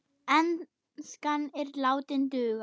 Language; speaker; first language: Icelandic; non-native, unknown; German